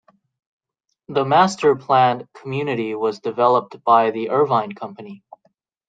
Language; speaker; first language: English; native; English